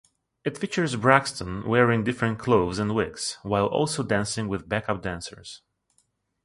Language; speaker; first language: English; non-native, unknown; Russian